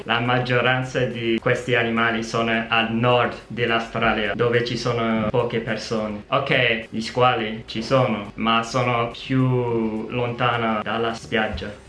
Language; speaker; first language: Italian; non-native, fluent; English